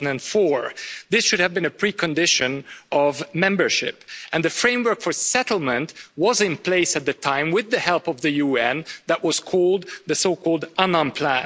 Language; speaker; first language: English; non-native, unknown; Hungarian